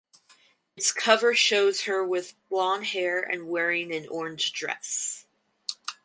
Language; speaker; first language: English; native; English